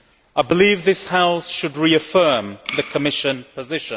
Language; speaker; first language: English; native; English